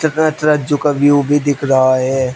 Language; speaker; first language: Hindi; native; Hindi